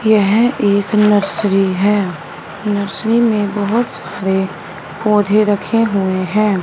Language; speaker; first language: Hindi; non-native, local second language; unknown